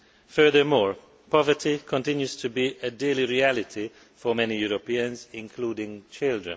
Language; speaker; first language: English; non-native, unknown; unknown